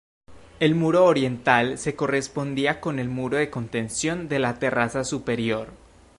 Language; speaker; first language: Spanish; native; Spanish